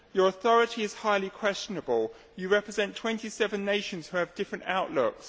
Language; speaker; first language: English; native; English